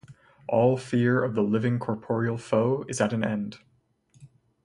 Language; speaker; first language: English; native; English